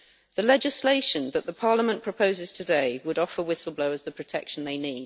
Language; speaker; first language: English; native; English